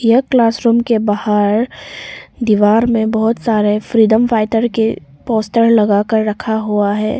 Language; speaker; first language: Hindi; non-native, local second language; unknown